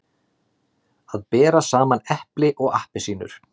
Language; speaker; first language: Icelandic; native; Icelandic